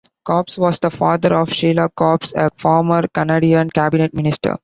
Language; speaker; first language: English; non-native, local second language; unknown